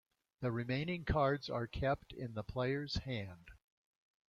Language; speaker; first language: English; native; English